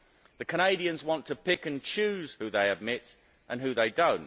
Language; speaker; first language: English; native; English